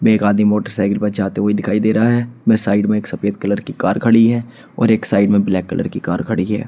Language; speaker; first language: Hindi; native; Hindi